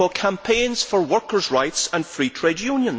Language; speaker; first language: English; native; English